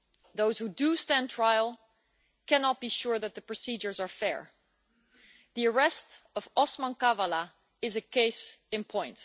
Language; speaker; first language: English; non-native, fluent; Dutch